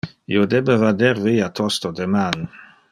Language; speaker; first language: Interlingua; non-native, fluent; Dutch